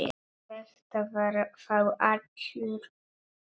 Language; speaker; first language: Icelandic; non-native, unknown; Polish